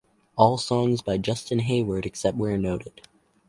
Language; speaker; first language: English; native; English